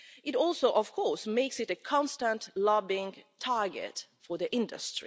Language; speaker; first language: English; non-native, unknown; Italian